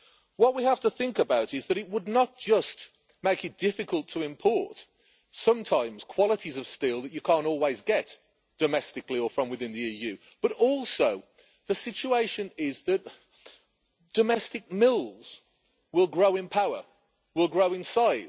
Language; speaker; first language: English; native; English